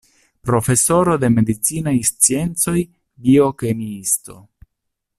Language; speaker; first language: Esperanto; non-native, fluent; Italian